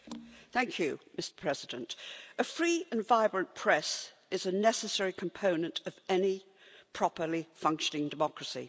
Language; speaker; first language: English; native; English